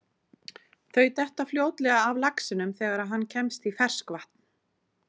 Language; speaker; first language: Icelandic; native; Icelandic